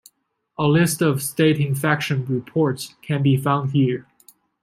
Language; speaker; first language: English; non-native, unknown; Chinese